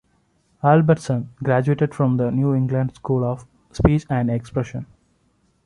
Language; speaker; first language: English; non-native, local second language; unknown